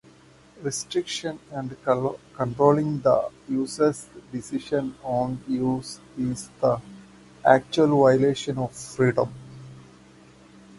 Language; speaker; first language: English; non-native, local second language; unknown